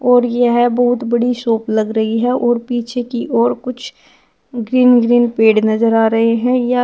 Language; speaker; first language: Hindi; native; Hindi